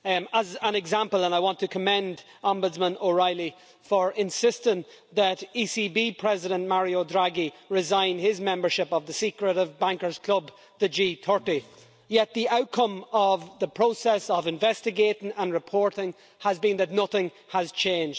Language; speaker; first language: English; native; English